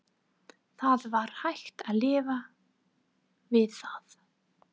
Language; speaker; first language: Icelandic; non-native, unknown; English